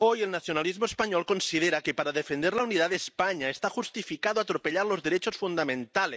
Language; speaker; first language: Spanish; non-native, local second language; Catalan